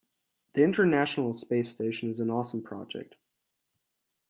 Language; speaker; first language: English; native; English